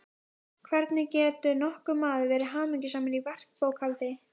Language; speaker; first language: Icelandic; native; Icelandic